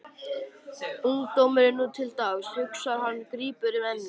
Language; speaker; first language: Icelandic; native; Icelandic